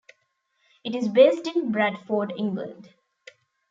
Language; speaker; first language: English; non-native, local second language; Tamil